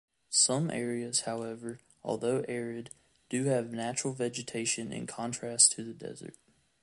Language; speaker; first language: English; native; English